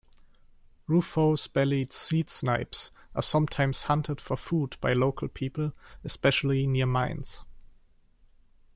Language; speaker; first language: English; non-native, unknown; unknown